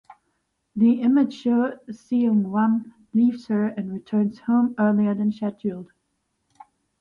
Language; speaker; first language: English; non-native, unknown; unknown